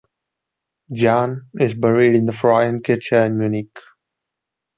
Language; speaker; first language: English; non-native, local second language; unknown